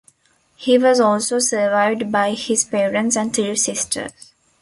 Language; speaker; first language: English; non-native, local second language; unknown